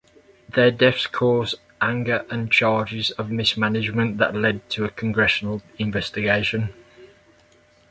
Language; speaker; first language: English; native; English